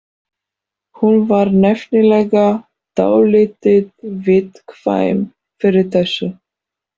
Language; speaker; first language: Icelandic; non-native, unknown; Polish